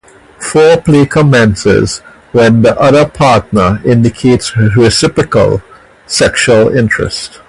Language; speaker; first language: English; native; English